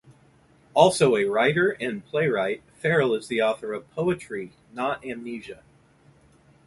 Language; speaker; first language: English; native; English